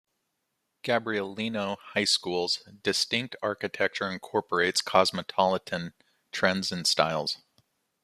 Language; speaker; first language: English; native; English